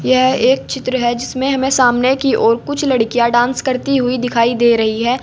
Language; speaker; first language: Hindi; native; Hindi